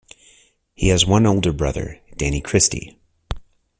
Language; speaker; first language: English; native; English